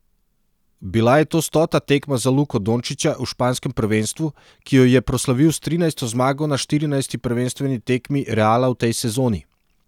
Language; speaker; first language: Slovenian; non-native, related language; Serbian